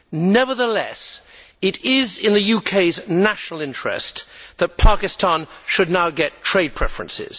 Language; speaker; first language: English; native; English